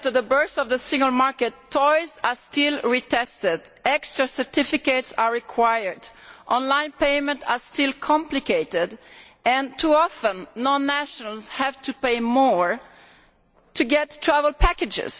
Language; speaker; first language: English; non-native, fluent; Italian